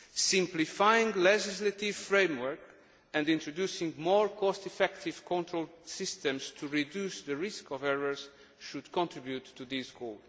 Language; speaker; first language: English; non-native, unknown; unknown